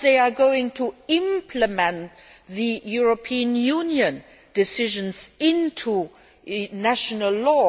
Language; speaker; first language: English; non-native, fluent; Luxembourgish